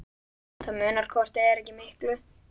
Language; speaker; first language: Icelandic; native; Icelandic